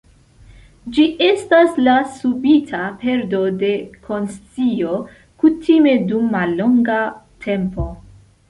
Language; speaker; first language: Esperanto; non-native, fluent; Central Kurdish